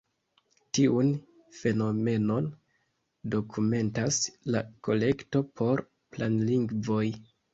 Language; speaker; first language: Esperanto; non-native, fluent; Kinyarwanda